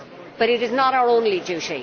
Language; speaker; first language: English; native; English